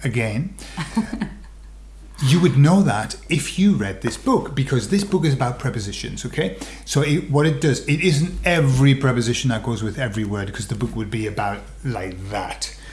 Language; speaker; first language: English; native; English